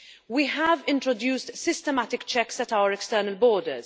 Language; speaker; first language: English; non-native, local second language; Maltese